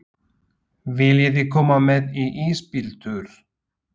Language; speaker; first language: Icelandic; non-native, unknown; Slovak